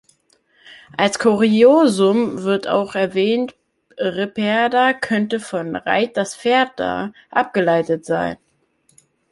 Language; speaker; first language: German; native; German